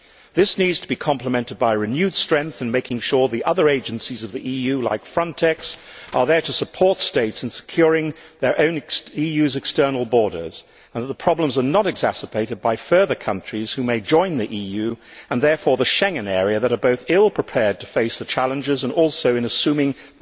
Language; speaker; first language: English; native; English